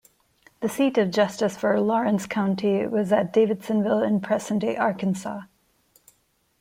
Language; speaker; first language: English; non-native, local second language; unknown